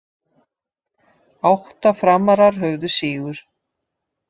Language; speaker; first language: Icelandic; non-native, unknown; Dutch